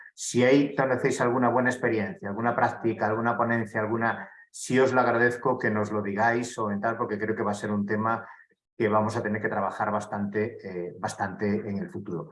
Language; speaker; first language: Spanish; native; Spanish